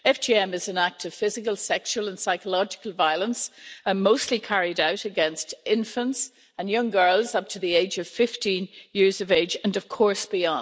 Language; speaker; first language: English; native; English